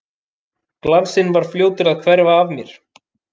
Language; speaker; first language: Icelandic; native; Icelandic